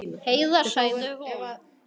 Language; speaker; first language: Icelandic; native; Icelandic